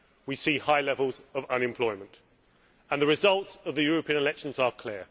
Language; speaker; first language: English; native; English